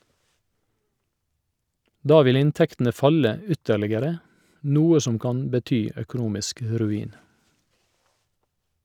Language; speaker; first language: Norwegian; native; Norwegian